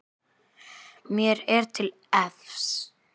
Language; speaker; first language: Icelandic; native; Icelandic